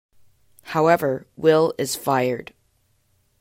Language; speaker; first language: English; native; English